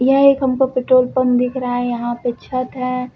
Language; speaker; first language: Hindi; native; Hindi